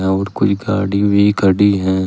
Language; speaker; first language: Hindi; native; Hindi